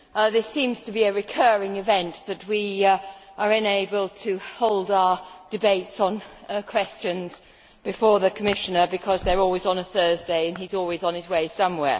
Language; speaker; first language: English; native; English